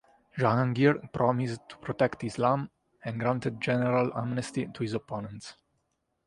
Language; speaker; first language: English; non-native, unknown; Italian